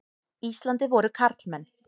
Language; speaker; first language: Icelandic; native; Icelandic